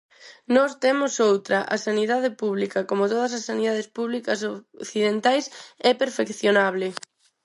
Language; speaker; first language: Galician; non-native, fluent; Spanish